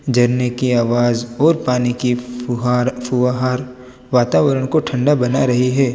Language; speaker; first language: Hindi; non-native, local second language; Gujarati